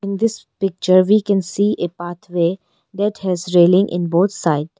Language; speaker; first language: English; non-native, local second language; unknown